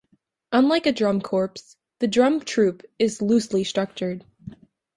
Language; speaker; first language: English; native; English